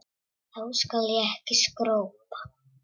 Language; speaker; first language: Icelandic; non-native, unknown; Czech